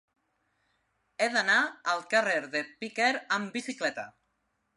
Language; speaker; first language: Catalan; non-native, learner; Spanish